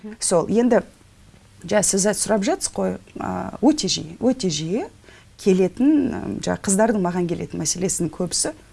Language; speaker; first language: Kazakh; non-native, local second language; Russian